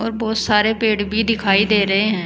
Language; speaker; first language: Hindi; native; Hindi